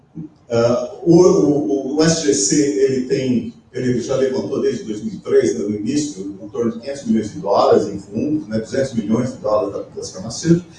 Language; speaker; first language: Portuguese; native; Portuguese